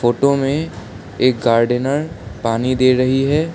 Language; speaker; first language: Hindi; non-native, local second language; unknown